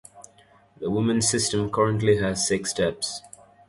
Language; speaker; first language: English; native; English